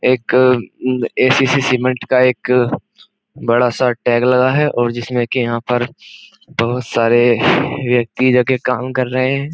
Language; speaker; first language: Hindi; native; Hindi